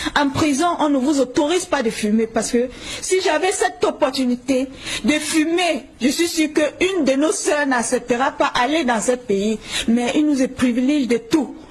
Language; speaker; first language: French; non-native, local second language; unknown